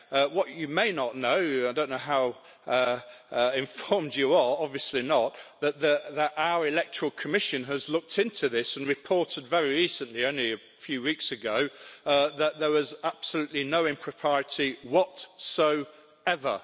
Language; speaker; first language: English; native; English